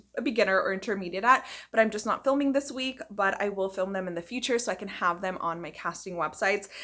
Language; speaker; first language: English; early bilingual, other home language; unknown